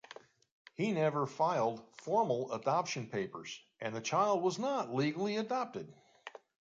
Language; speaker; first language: English; native; English